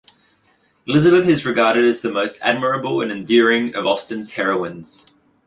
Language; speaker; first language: English; native; English